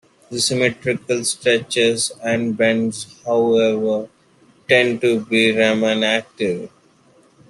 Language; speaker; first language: English; non-native, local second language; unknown